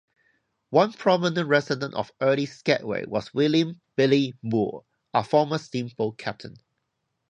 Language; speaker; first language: English; non-native, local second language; Cantonese